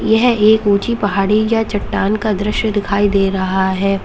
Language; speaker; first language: Hindi; native; Hindi